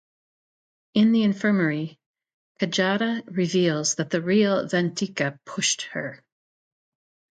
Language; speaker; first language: English; native; English